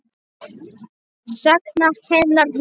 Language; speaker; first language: Icelandic; non-native, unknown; Polish